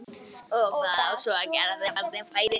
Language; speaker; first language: Icelandic; native; Icelandic